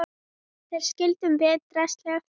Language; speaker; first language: Icelandic; native; Icelandic